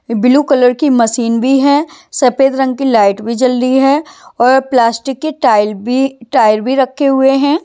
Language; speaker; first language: Hindi; native; Hindi